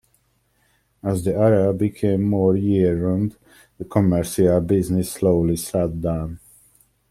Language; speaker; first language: English; non-native, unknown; Hungarian